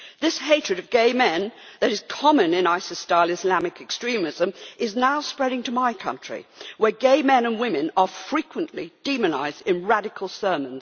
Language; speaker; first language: English; native; English